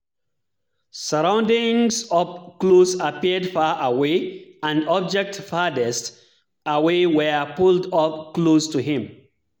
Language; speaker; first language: English; non-native, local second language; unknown